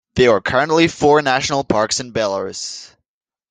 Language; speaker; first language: English; non-native, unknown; French